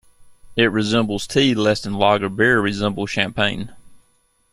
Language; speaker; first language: English; native; English